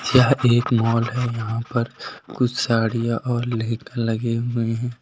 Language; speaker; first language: Hindi; native; Hindi